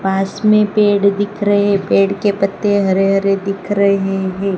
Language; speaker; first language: Hindi; non-native, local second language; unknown